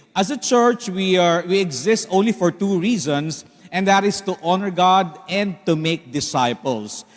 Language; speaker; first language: English; non-native, local second language; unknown